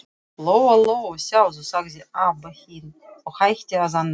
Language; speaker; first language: Icelandic; non-native, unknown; Russian